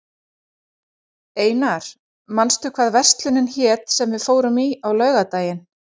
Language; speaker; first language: Icelandic; native; Icelandic